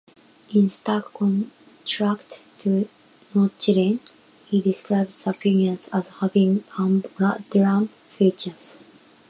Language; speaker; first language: English; non-native, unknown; Japanese